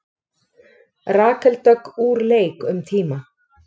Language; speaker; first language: Icelandic; native; Icelandic